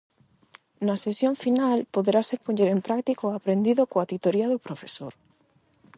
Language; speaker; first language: Galician; non-native, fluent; Spanish